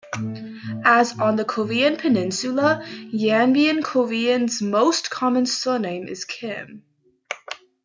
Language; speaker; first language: English; native; English